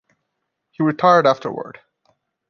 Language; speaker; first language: English; non-native, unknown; Portuguese